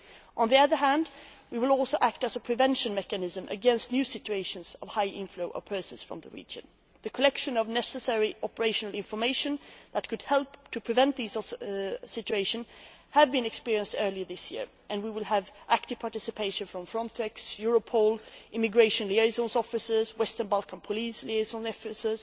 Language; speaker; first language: English; non-native, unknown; Swedish